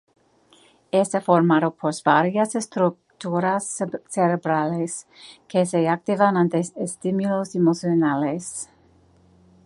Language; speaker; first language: Spanish; non-native, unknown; English